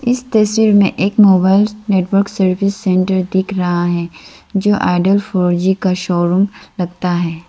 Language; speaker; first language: Hindi; non-native, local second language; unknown